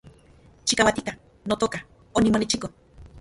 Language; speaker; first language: Central Puebla Nahuatl; non-native, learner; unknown